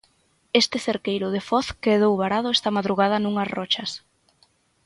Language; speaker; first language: Galician; native; Galician